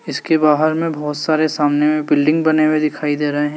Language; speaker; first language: Hindi; native; Hindi